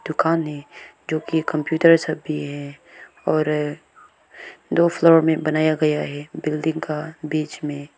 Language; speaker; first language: Hindi; non-native, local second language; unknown